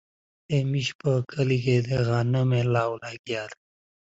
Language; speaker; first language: English; non-native, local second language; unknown